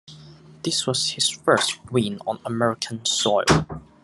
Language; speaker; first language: English; non-native, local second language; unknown